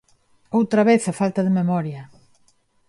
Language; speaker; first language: Galician; non-native, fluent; Spanish